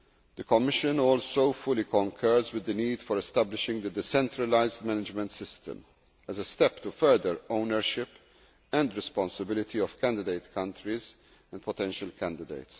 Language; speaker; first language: English; non-native, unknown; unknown